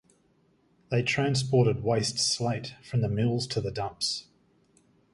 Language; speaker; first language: English; native; English